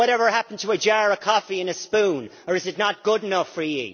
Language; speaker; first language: English; native; English